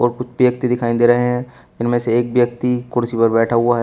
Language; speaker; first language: Hindi; native; Hindi